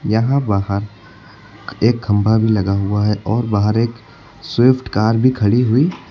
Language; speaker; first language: Hindi; native; Hindi